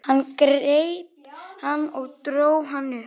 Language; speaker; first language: Icelandic; native; Icelandic